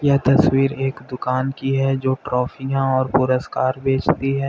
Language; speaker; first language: Hindi; native; Hindi